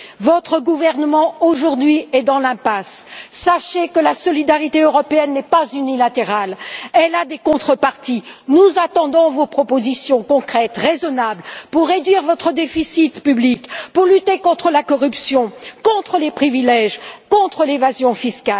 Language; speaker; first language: French; native; French